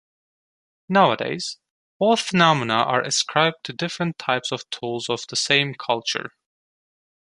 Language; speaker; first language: English; non-native, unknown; Turkish